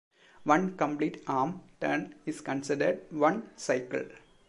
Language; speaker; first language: English; non-native, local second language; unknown